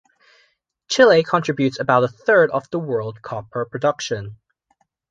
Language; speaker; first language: English; non-native, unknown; Chinese